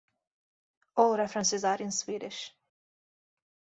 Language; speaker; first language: English; native; English